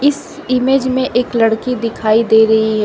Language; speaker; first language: Hindi; native; Hindi